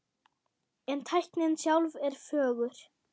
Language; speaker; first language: Icelandic; non-native, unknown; German